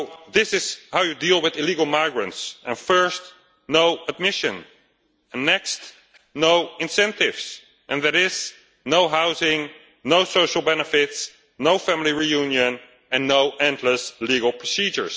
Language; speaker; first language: English; non-native, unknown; Dutch